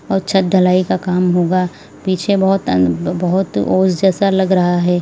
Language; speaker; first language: Hindi; native; Hindi